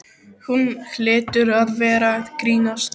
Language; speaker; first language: Icelandic; native; Icelandic